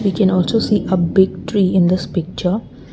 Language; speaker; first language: English; non-native, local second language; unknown